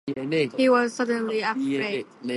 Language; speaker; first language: English; native; English